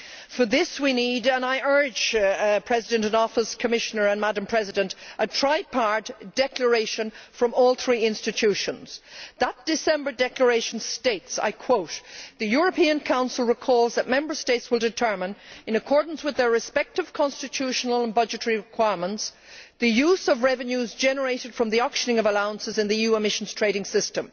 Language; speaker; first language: English; native; English